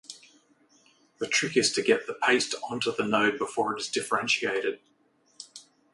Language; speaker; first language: English; native; English